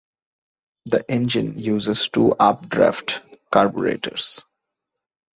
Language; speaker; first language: English; non-native, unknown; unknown